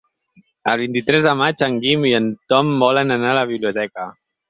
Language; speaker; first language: Catalan; native; Catalan